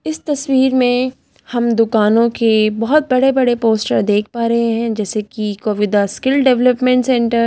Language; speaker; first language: Hindi; native; Hindi